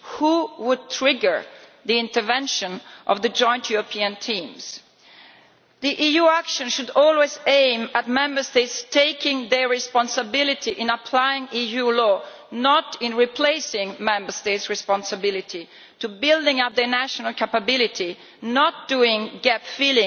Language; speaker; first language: English; non-native, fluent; Italian